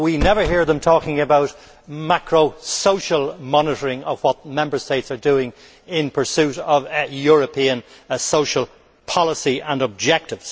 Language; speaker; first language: English; native; English